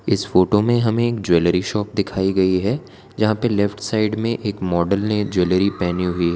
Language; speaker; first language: Hindi; non-native, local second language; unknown